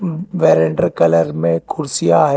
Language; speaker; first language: Hindi; non-native, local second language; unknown